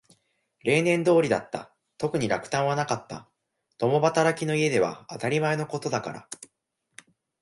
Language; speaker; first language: Japanese; native; Japanese